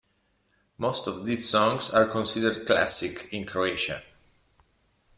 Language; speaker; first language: English; non-native, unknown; Italian